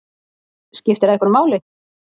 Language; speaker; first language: Icelandic; native; Icelandic